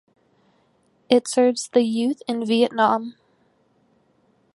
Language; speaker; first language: English; native; English